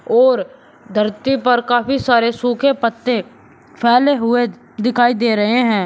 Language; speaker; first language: Hindi; native; Hindi